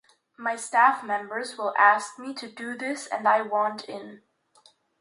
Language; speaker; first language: English; native; English